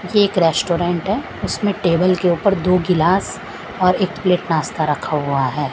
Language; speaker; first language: Hindi; non-native, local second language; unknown